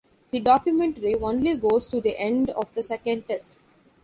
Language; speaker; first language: English; non-native, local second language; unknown